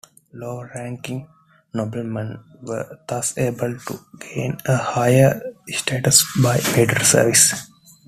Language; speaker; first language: English; non-native, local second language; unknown